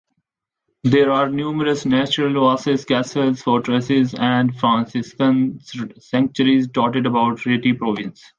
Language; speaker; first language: English; non-native, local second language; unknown